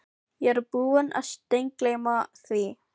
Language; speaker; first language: Icelandic; non-native, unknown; Filipino